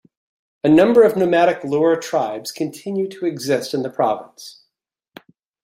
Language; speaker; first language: English; native; English